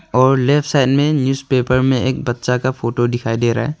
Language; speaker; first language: Hindi; non-native, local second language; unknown